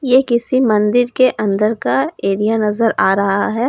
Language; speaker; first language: Hindi; native; Hindi